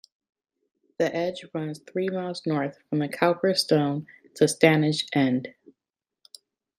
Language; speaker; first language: English; native; English